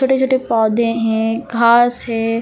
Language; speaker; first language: Hindi; native; Hindi